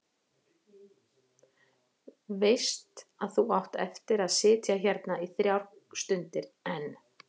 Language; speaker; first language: Icelandic; native; Icelandic